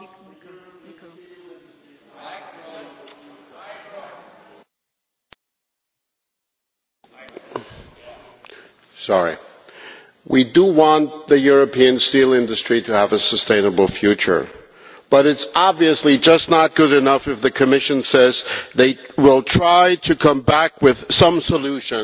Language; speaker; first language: English; non-native, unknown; German